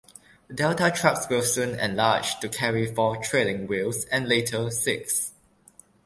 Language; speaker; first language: English; non-native, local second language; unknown